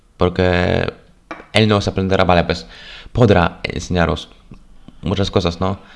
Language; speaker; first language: Spanish; non-native, fluent; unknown